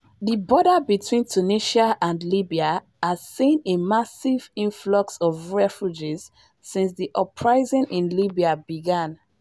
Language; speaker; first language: English; non-native, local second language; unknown